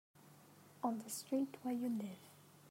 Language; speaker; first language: English; non-native, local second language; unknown